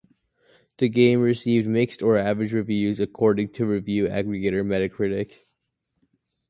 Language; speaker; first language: English; native; English